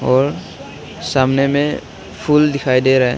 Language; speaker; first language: Hindi; non-native, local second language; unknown